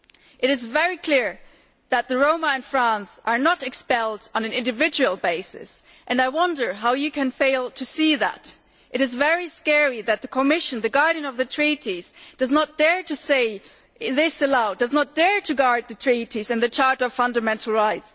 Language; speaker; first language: English; non-native, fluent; German